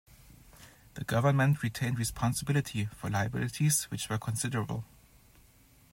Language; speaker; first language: English; non-native, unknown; German